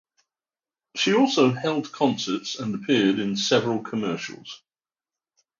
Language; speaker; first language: English; native; English